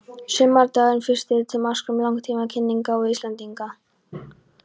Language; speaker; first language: Icelandic; non-native, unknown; Polish